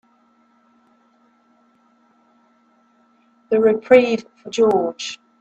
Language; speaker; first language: English; native; English